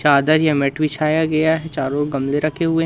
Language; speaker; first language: Hindi; native; Hindi